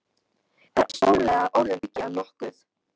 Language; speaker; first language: Icelandic; non-native, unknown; Polish